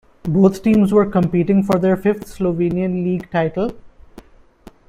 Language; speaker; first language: English; non-native, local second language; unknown